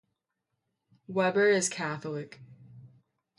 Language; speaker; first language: English; native; English